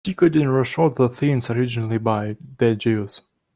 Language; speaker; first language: English; non-native, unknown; Russian